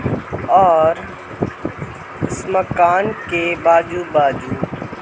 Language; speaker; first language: Hindi; native; Hindi